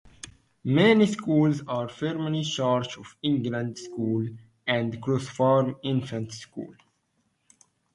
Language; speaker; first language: English; non-native, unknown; Arabic